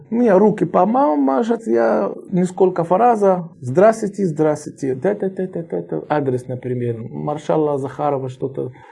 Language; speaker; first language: Russian; non-native, learner; Arabic